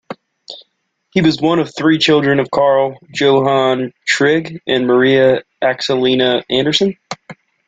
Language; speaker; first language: English; native; English